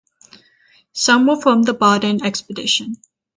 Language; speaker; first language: English; native; English